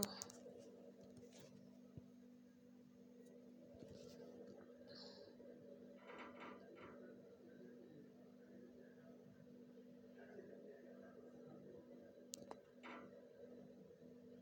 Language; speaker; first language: Hausa; native; Hausa